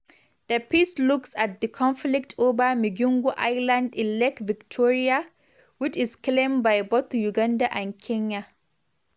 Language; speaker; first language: English; non-native, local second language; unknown